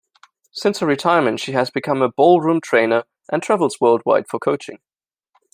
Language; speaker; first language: English; non-native, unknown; German